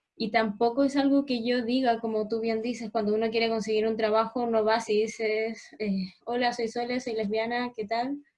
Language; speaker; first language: Spanish; native; Spanish